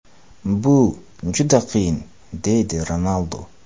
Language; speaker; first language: Uzbek; non-native, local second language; Kara-Kalpak